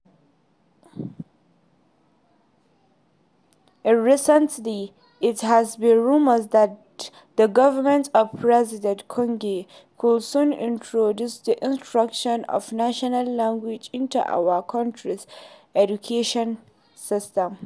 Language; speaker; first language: English; non-native, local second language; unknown